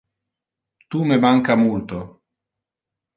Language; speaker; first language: Interlingua; non-native, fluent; Italian